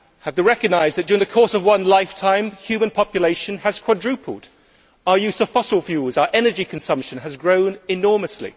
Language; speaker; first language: English; native; English